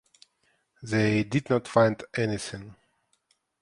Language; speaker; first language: English; non-native, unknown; Ukrainian